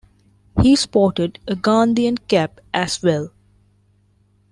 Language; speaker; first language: English; non-native, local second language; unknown